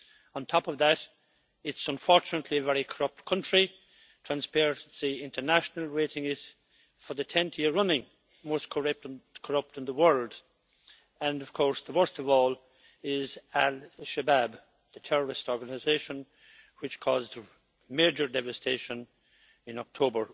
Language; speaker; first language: English; native; English